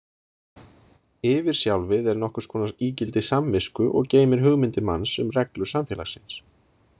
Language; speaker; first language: Icelandic; native; Icelandic